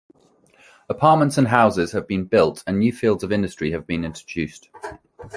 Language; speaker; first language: English; native; English